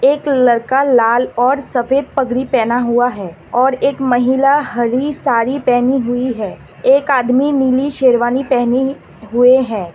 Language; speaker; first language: Hindi; non-native, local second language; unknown